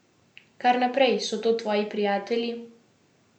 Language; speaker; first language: Slovenian; native; Slovenian